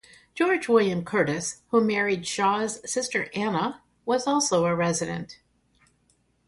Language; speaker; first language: English; native; English